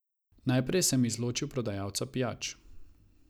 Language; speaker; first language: Slovenian; non-native, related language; Croatian